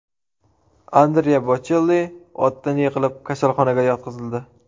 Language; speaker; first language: Uzbek; native; Uzbek